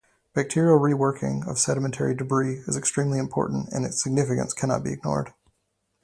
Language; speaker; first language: English; native; English